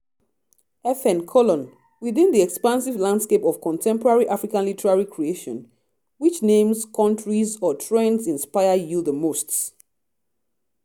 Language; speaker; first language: English; non-native, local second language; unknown